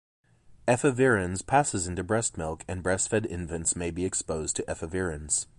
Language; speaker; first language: English; native; English